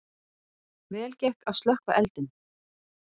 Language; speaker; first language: Icelandic; native; Icelandic